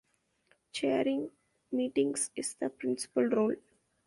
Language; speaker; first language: English; non-native, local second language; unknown